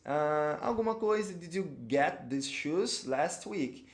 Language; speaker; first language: English; non-native, fluent; Portuguese